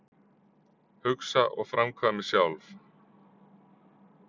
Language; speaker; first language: Icelandic; native; Icelandic